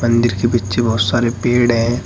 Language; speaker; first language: Hindi; native; Hindi